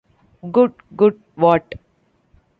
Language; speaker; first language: English; non-native, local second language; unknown